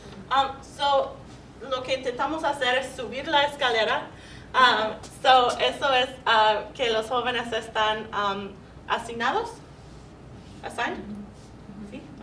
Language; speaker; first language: Spanish; non-native, learner; English